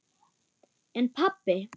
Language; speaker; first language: Icelandic; non-native, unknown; German